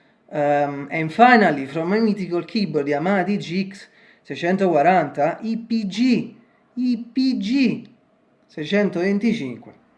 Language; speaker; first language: English; non-native, learner; Italian